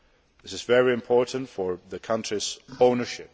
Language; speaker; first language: English; non-native, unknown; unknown